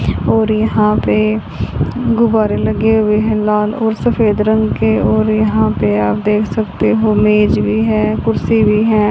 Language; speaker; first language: Hindi; native; Hindi